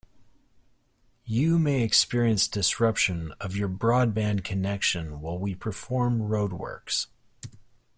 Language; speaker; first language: English; native; English